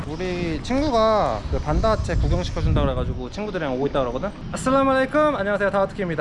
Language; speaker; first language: Korean; native; Korean